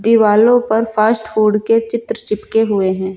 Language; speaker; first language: Hindi; native; Hindi